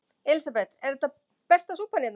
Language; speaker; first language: Icelandic; native; Icelandic